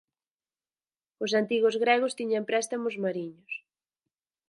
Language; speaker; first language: Galician; native; Galician